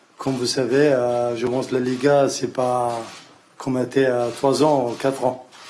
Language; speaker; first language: French; non-native, learner; Arabic